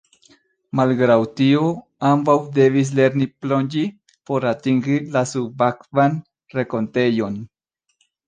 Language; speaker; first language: Esperanto; non-native, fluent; Spanish